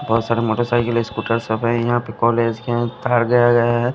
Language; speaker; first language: Hindi; non-native, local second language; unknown